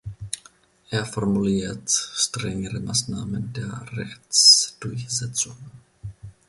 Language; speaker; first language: German; non-native, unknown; Finnish